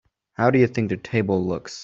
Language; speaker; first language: English; native; English